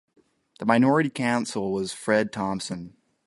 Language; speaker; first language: English; native; English